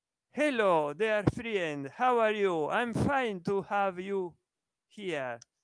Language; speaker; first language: English; non-native, learner; Italian